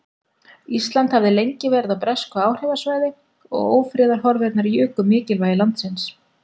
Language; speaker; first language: Icelandic; native; Icelandic